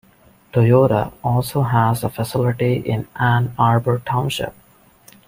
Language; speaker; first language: English; non-native, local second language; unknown